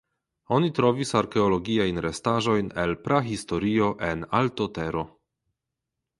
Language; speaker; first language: Esperanto; non-native, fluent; Polish